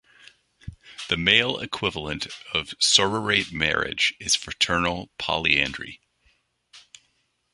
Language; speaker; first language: English; non-native, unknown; French